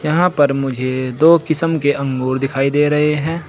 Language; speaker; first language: Hindi; native; Hindi